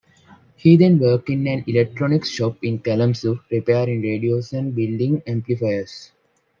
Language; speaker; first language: English; non-native, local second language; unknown